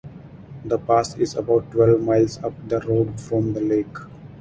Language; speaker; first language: English; non-native, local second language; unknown